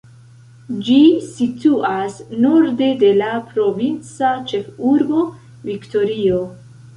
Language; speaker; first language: Esperanto; non-native, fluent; Central Kurdish